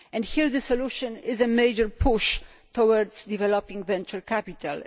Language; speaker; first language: English; non-native, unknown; Polish